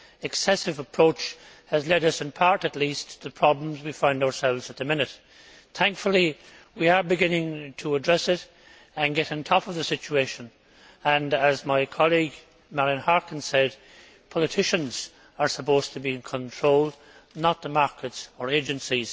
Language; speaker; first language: English; native; English